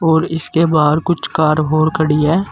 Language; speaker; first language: Hindi; native; Hindi